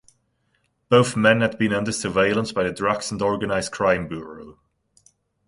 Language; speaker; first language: English; non-native, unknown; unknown